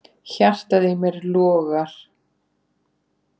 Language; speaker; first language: Icelandic; native; Icelandic